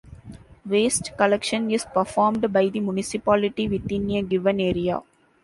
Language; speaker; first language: English; non-native, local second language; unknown